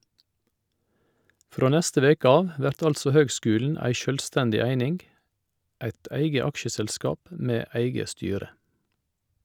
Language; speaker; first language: Norwegian; native; Norwegian